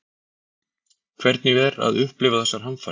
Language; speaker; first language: Icelandic; native; Icelandic